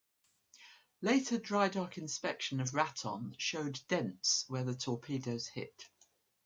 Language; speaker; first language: English; native; English